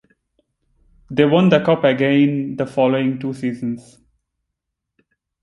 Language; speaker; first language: English; non-native, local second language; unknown